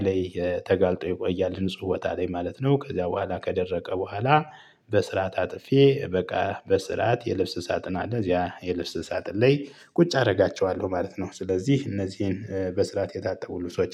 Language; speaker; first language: Amharic; native; Amharic